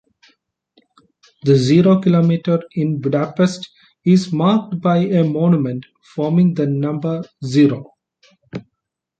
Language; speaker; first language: English; non-native, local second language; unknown